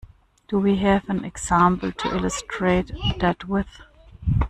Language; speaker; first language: English; non-native, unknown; German